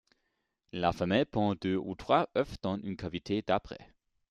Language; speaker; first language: French; non-native, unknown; German